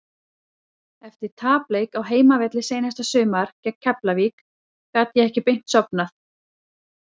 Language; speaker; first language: Icelandic; native; Icelandic